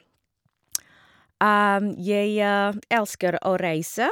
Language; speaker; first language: Norwegian; non-native, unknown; Indonesian